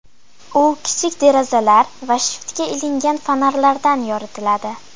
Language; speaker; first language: Uzbek; native; Uzbek